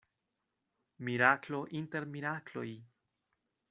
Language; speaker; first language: Esperanto; non-native, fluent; Spanish